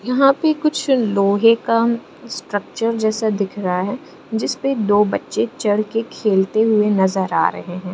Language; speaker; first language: Hindi; non-native, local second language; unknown